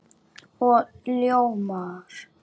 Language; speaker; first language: Icelandic; native; Icelandic